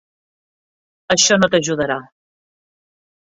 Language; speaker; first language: Catalan; native; Catalan